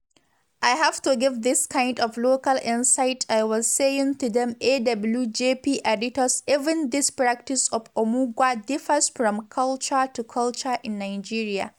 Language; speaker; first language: English; non-native, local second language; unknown